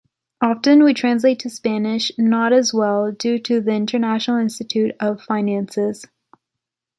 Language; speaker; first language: English; native; English